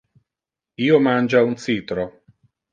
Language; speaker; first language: Interlingua; non-native, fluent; Italian